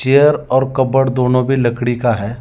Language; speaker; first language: Hindi; non-native, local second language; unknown